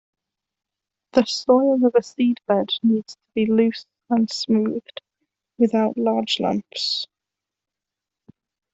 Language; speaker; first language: English; non-native, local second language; Welsh